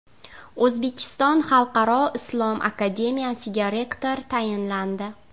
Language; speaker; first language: Uzbek; native; Uzbek